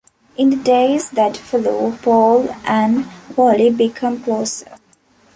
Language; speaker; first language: English; non-native, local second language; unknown